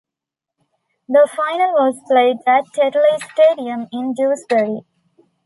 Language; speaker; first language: English; non-native, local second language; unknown